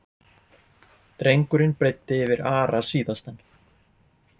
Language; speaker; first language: Icelandic; native; Icelandic